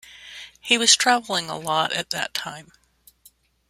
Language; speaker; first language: English; native; English